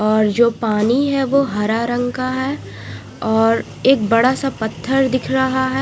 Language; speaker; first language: Hindi; non-native, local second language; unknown